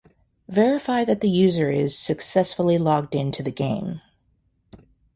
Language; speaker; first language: English; native; English